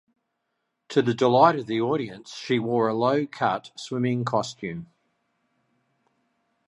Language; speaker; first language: English; native; English